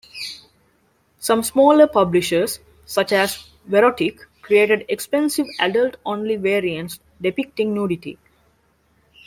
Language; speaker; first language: English; non-native, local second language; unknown